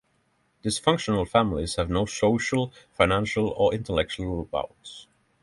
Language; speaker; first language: English; non-native, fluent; Norwegian